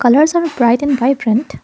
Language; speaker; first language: English; non-native, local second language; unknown